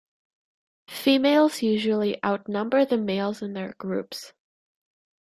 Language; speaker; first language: English; native; English